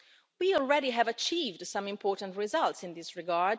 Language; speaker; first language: English; non-native, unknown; Italian